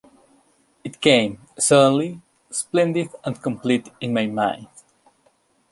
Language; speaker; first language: English; non-native, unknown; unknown